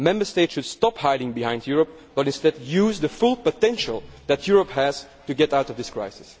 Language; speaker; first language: English; non-native, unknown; Dutch